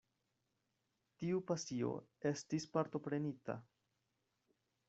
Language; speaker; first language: Esperanto; non-native, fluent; Spanish